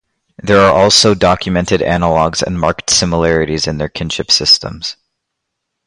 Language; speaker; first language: English; native; English